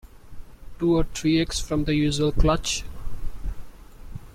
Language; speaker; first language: English; non-native, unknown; Bangla